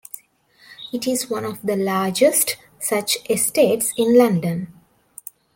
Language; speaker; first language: English; non-native, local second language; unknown